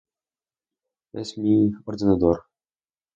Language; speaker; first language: Spanish; non-native, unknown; Russian